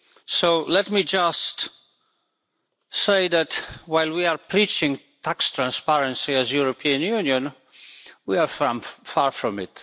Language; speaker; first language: English; non-native, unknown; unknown